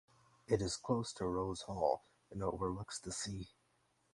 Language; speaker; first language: English; native; English